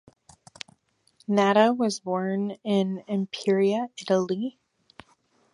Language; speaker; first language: English; native; English